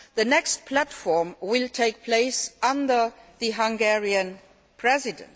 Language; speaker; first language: English; non-native, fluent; Luxembourgish